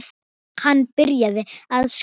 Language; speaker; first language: Icelandic; non-native, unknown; Thai